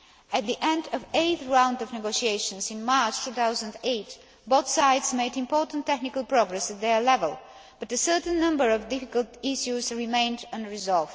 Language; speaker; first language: English; non-native, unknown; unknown